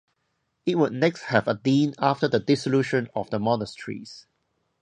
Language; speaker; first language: English; non-native, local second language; Cantonese